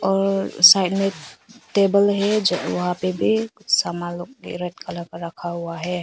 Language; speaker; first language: Hindi; non-native, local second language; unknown